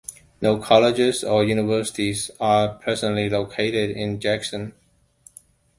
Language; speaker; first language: English; non-native, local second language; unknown